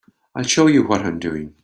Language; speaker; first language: English; native; English